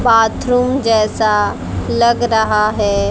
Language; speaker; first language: Hindi; native; Hindi